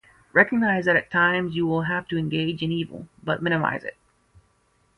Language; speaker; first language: English; native; English